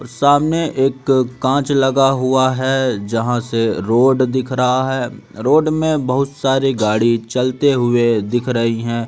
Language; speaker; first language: Hindi; native; Hindi